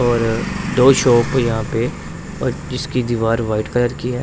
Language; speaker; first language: Hindi; non-native, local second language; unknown